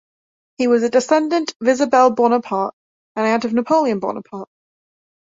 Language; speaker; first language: English; native; English